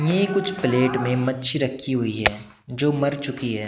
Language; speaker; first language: Hindi; native; Hindi